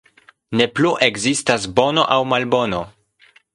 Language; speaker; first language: Esperanto; non-native, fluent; Polish